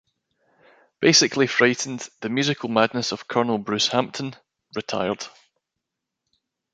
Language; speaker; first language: English; native; English